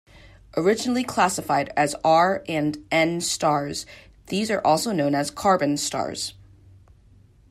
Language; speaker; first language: English; native; English